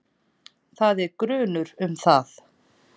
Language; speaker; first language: Icelandic; native; Icelandic